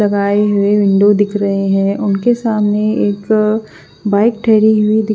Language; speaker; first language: Hindi; non-native, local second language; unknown